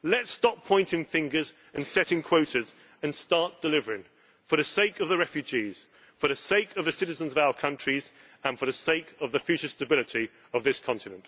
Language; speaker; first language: English; native; English